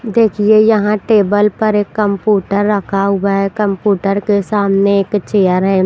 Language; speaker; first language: Hindi; non-native, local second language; Punjabi